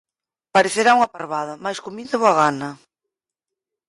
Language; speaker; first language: Galician; native; Galician